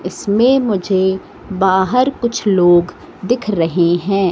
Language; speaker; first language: Hindi; native; Hindi